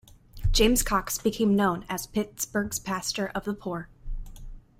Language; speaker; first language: English; native; English